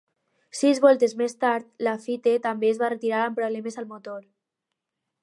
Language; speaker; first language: Catalan; non-native, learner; Spanish